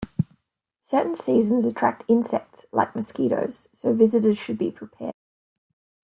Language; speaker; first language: English; native; English